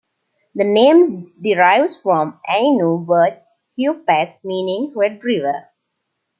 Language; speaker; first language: English; non-native, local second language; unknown